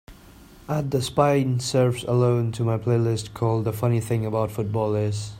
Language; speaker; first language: English; non-native, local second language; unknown